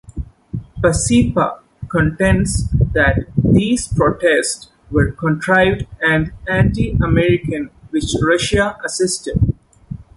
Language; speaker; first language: English; non-native, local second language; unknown